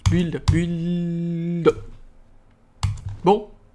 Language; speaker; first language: English; non-native, learner; French